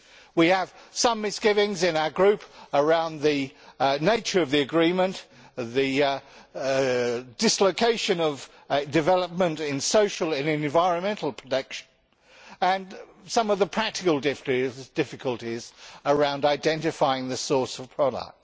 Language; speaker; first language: English; native; English